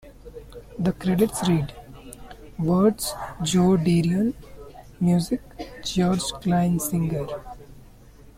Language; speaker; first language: English; non-native, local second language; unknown